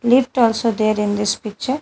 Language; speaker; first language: English; non-native, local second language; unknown